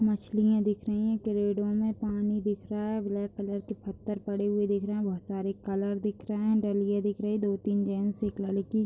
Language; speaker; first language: Hindi; native; Hindi